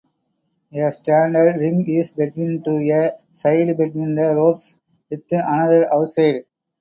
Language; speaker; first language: English; non-native, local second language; Tamil